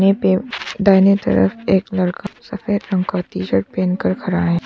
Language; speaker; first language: Hindi; non-native, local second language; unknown